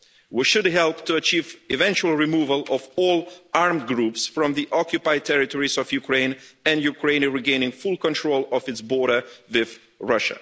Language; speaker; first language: English; non-native, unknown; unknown